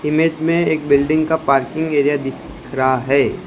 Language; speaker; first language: Hindi; non-native, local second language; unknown